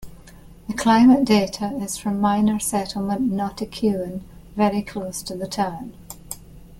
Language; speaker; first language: English; native; English